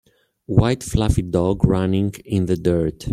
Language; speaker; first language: English; native; English